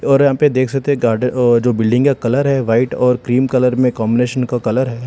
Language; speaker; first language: Hindi; non-native, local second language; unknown